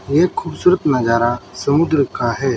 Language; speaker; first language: Hindi; native; Hindi